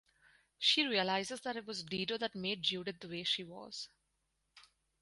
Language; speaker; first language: English; non-native, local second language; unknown